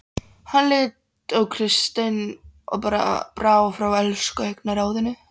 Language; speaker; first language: Icelandic; non-native, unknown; Polish